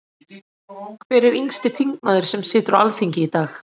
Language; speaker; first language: Icelandic; native; Icelandic